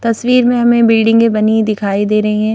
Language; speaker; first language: Hindi; native; Hindi